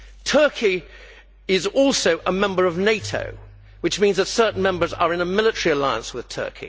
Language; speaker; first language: English; native; English